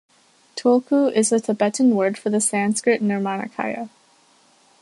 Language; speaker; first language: English; native; English